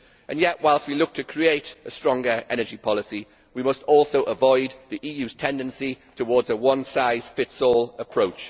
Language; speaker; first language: English; native; English